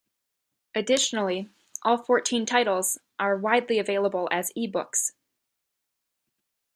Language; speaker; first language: English; native; English